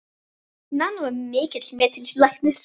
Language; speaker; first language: Icelandic; native; Icelandic